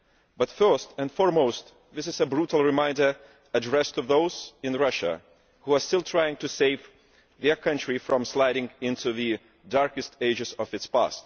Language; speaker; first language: English; non-native, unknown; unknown